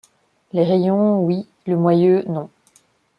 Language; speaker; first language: French; non-native, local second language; Malagasy